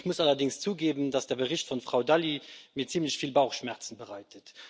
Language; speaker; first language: German; non-native, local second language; Luxembourgish